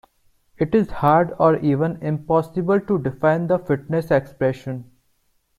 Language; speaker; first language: English; non-native, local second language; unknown